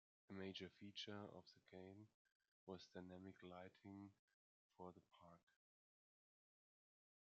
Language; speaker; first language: English; non-native, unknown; German